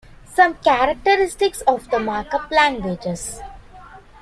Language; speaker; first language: English; non-native, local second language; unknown